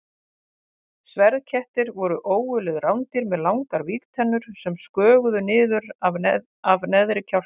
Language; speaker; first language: Icelandic; native; Icelandic